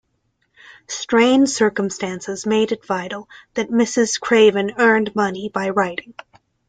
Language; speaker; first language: English; native; English